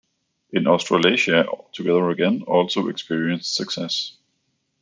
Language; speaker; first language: English; non-native, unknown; Danish